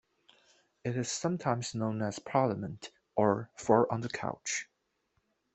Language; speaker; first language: English; non-native, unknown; Chinese